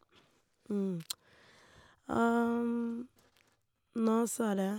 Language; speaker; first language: Norwegian; non-native, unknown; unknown